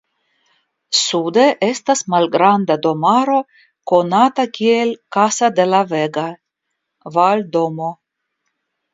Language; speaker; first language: Esperanto; non-native, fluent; Russian